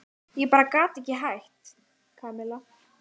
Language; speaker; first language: Icelandic; native; Icelandic